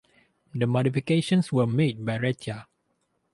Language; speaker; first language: English; non-native, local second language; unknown